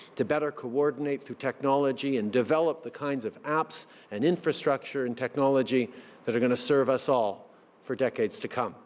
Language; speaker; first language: English; native; English